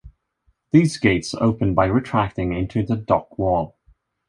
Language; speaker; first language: English; non-native, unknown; Swedish